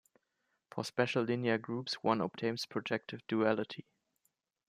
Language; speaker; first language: English; non-native, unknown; German